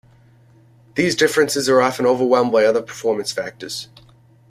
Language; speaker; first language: English; native; English